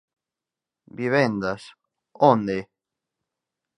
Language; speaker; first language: Galician; native; Galician